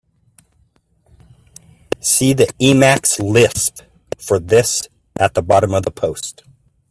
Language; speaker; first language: English; native; English